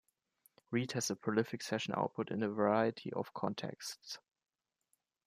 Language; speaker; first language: English; non-native, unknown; German